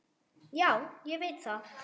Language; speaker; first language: Icelandic; non-native, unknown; German